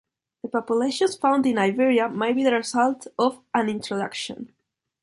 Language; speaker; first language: English; non-native, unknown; Spanish